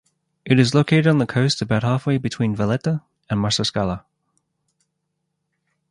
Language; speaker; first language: English; native; English